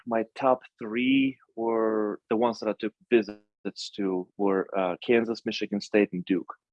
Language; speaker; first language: English; non-native, fluent; Russian